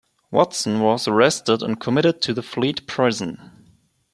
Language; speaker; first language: English; non-native, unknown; German